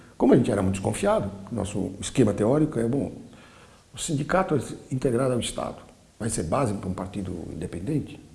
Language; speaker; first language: Portuguese; early bilingual, other home language; Polish